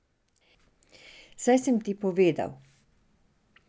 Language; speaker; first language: Slovenian; non-native, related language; Serbian